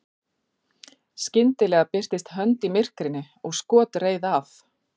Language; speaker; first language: Icelandic; native; Icelandic